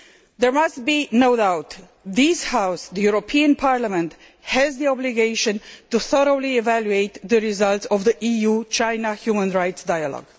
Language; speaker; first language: English; non-native, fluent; Romanian